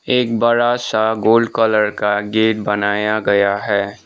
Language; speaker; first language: Hindi; non-native, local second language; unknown